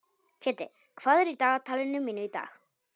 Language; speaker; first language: Icelandic; non-native, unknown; Polish